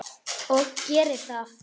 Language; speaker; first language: Icelandic; native; Icelandic